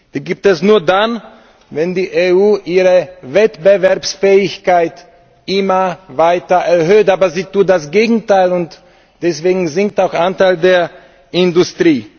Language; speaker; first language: German; non-native, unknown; Slovak